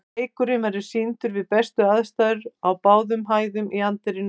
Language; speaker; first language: Icelandic; native; Icelandic